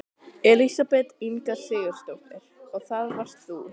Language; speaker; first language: Icelandic; native; Icelandic